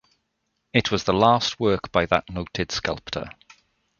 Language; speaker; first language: English; native; English